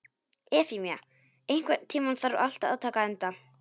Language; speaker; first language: Icelandic; non-native, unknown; Polish